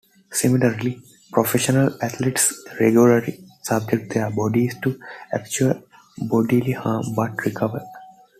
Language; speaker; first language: English; non-native, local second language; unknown